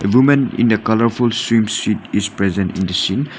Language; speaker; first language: English; non-native, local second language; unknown